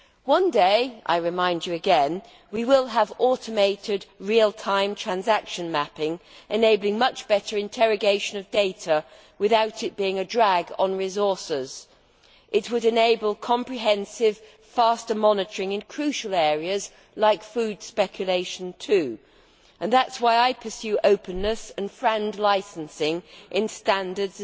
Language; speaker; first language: English; native; English